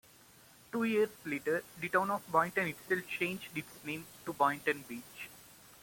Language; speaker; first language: English; non-native, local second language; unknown